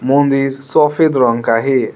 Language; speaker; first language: Hindi; non-native, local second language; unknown